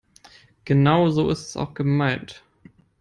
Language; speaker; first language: English; non-native, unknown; German